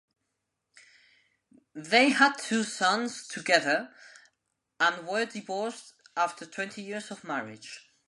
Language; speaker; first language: English; non-native, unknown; Spanish